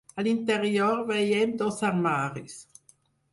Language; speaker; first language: Catalan; non-native, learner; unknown